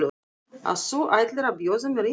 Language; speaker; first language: Icelandic; non-native, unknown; Russian